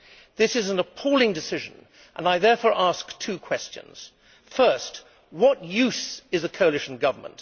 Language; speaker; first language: English; native; English